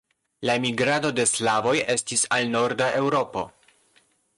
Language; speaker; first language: Esperanto; non-native, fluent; Polish